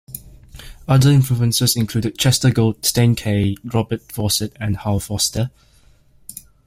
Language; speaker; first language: English; native; English